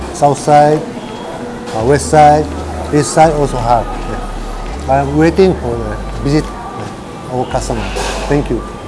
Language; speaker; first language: English; non-native, fluent; Japanese